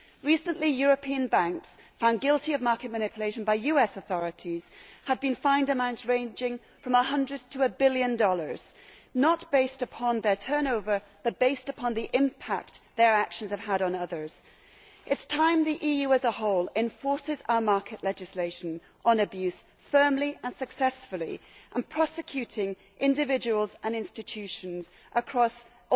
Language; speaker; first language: English; native; English